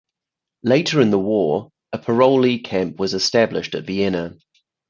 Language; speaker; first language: English; native; English